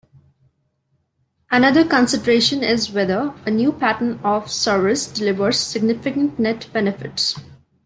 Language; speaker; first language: English; non-native, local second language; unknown